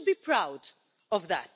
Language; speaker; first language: English; non-native, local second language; Maltese